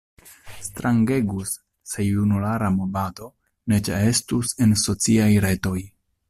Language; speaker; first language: Esperanto; non-native, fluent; Italian